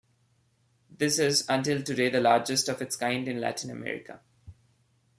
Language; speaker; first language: English; non-native, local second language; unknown